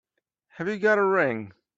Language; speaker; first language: English; native; English